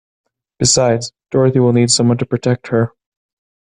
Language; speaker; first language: English; native; English